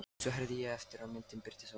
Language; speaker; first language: Icelandic; non-native, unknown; Lithuanian